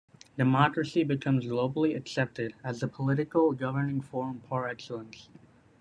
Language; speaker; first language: English; native; English